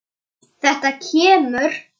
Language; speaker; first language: Icelandic; non-native, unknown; Polish